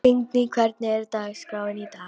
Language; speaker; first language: Icelandic; non-native, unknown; Polish